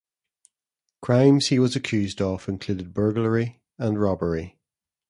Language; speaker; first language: English; native; English